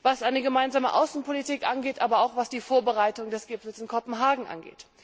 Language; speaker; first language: German; native; German